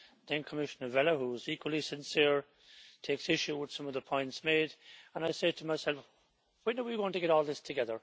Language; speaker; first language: English; native; English